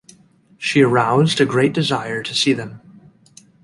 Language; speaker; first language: English; native; English